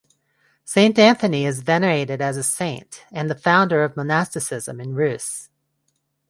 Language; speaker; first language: English; non-native, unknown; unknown